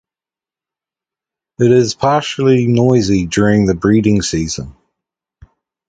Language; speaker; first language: English; native; English